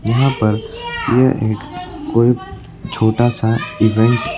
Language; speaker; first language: Hindi; native; Hindi